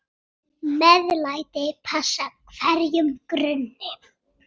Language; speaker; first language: Icelandic; native; Icelandic